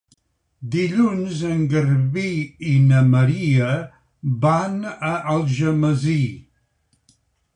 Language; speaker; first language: Catalan; native; Catalan